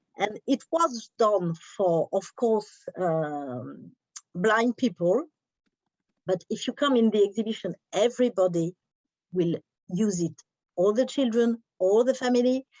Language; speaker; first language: English; non-native, learner; French